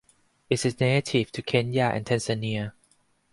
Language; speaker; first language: English; non-native, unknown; Thai